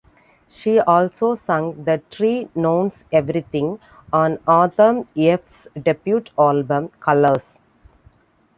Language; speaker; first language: English; non-native, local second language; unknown